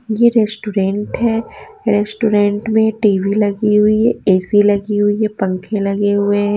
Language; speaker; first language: Hindi; native; Hindi